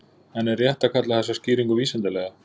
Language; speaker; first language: Icelandic; native; Icelandic